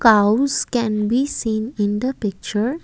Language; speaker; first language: English; non-native, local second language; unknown